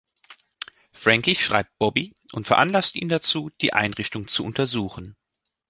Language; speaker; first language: German; native; German